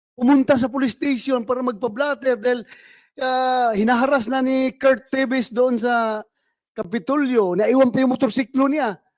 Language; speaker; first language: Filipino; native; Filipino